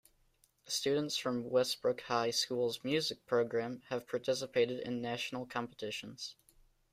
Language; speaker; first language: English; native; English